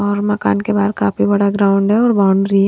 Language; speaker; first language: Hindi; native; Hindi